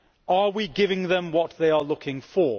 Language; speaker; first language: English; native; English